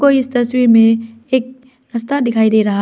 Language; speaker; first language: Hindi; non-native, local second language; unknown